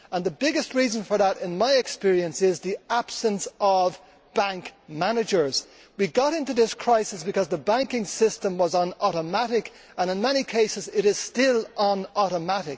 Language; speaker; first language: English; native; English